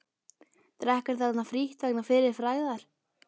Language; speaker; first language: Icelandic; native; Icelandic